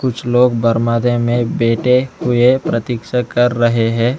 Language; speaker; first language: Hindi; non-native, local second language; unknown